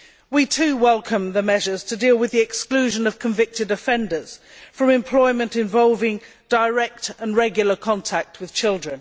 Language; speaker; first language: English; native; English